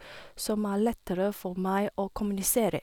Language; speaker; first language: Norwegian; non-native, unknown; Chinese